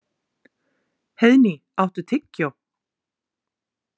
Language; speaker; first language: Icelandic; native; Icelandic